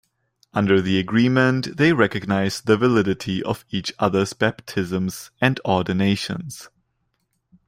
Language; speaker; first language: English; non-native, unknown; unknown